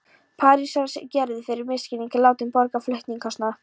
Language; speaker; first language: Icelandic; non-native, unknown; Polish